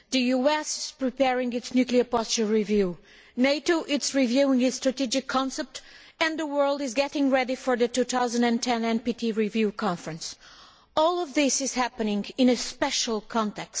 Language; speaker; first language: English; non-native, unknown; Portuguese